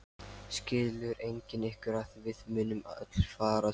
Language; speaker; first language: Icelandic; non-native, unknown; Lithuanian